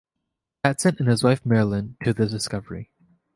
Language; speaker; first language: English; native; English